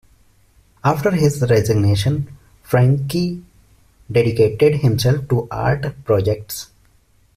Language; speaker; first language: English; non-native, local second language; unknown